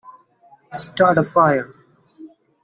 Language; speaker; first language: English; non-native, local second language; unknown